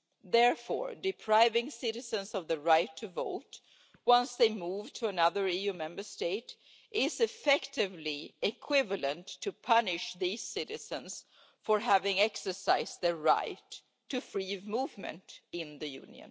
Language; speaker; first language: English; non-native, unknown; Swedish